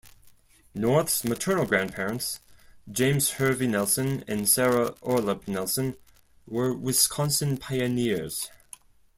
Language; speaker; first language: English; non-native, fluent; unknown